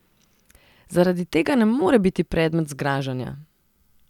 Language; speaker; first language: Slovenian; non-native, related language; Serbian